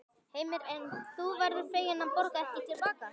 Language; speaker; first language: Icelandic; native; Icelandic